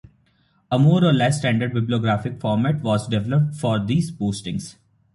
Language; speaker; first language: English; non-native, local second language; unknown